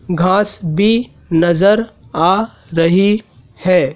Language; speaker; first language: Hindi; native; Hindi